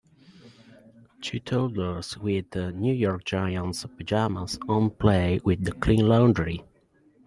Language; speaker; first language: English; non-native, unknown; Italian